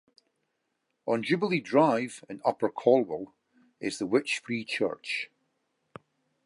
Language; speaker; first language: English; native; English